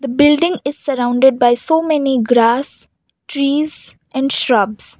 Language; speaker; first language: English; non-native, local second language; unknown